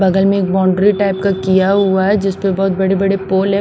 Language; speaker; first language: Hindi; non-native, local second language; Punjabi